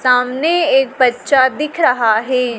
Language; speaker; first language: Hindi; native; Hindi